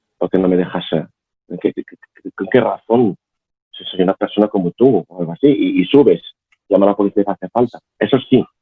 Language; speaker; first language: Spanish; non-native, fluent; Arabic